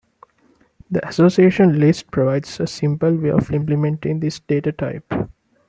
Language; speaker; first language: English; non-native, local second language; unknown